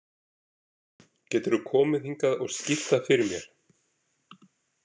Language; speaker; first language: Icelandic; native; Icelandic